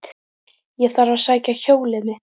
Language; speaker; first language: Icelandic; native; Icelandic